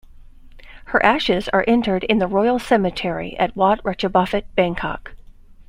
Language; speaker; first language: English; native; English